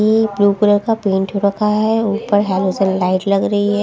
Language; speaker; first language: Hindi; non-native, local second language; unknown